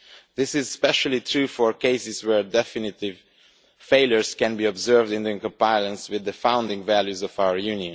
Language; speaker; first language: English; non-native, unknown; Romanian